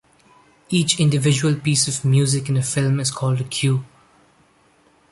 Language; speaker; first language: English; non-native, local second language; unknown